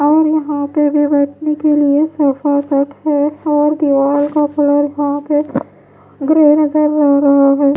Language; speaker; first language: Hindi; non-native, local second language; Punjabi